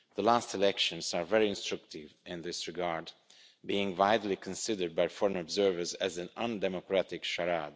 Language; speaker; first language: English; non-native, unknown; Romanian